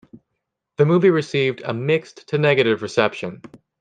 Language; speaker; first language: English; native; English